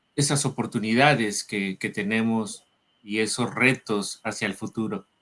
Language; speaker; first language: Spanish; native; Spanish